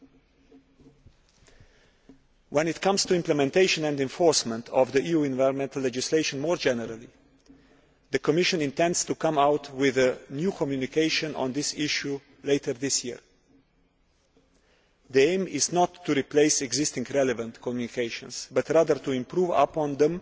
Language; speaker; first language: English; non-native, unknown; Slovenian